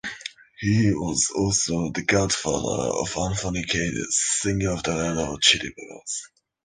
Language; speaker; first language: English; native; English